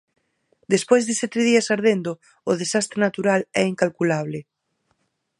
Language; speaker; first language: Galician; native; Galician